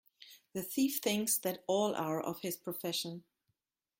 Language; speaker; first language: English; non-native, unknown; German